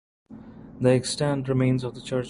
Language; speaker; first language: English; non-native, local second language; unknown